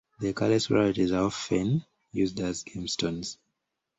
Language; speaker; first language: English; native; English